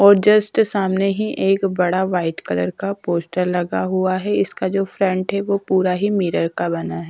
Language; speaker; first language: Hindi; non-native, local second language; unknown